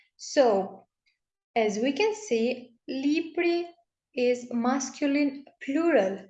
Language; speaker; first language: English; non-native, fluent; Italian